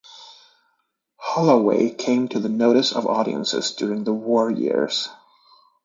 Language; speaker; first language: English; native; English